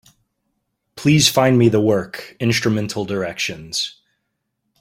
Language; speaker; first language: English; native; English